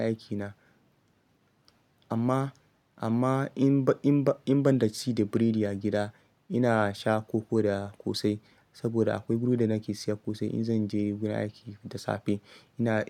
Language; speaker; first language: Hausa; non-native, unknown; Yoruba